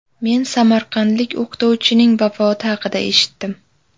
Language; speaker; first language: Uzbek; native; Uzbek